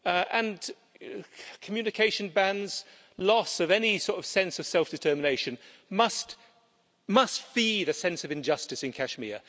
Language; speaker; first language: English; native; English